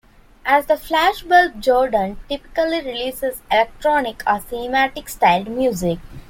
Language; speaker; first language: English; non-native, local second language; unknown